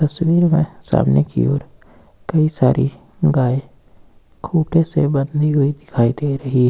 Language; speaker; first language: Hindi; native; Hindi